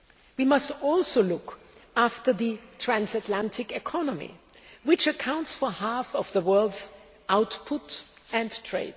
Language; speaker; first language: English; non-native, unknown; German